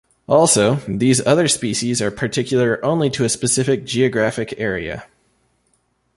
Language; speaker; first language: English; native; English